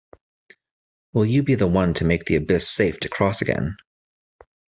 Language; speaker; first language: English; native; English